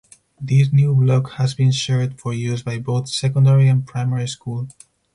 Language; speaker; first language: English; non-native, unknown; Spanish